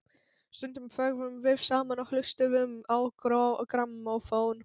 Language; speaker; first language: Icelandic; non-native, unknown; Polish